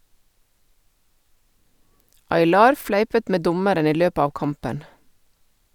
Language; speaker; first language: Norwegian; native; Norwegian